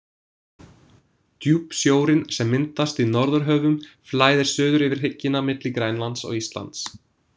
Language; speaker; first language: Icelandic; non-native, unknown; English